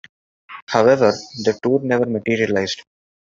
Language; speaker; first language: English; non-native, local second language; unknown